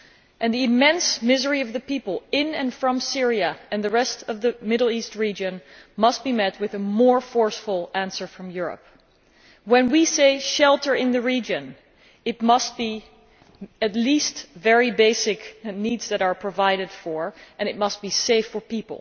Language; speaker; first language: English; non-native, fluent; Dutch